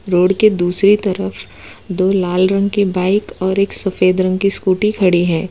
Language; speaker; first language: Hindi; non-native, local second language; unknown